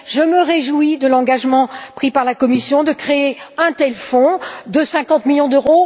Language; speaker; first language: French; native; French